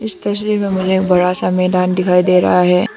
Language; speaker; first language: Hindi; non-native, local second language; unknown